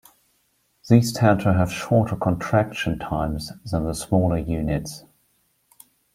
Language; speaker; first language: English; non-native, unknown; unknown